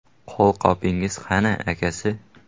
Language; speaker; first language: Uzbek; native; Uzbek